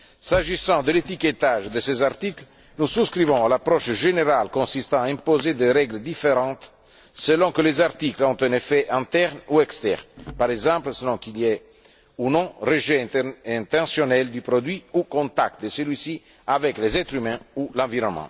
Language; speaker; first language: French; non-native, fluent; Italian